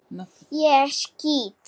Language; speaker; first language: Icelandic; non-native, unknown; Slovak